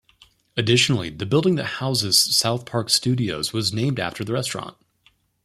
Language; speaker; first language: English; native; English